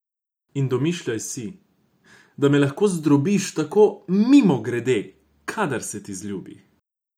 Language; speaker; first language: Slovenian; non-native, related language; Croatian